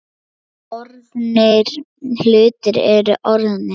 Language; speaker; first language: Icelandic; non-native, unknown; Lithuanian